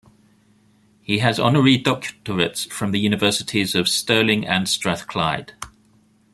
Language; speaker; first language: English; native; English